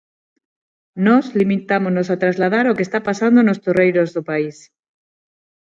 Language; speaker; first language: Galician; non-native, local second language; Spanish